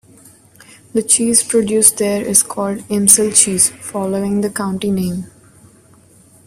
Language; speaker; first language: English; non-native, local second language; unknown